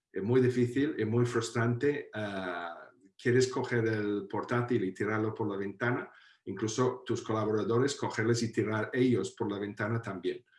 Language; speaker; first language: Spanish; non-native, fluent; English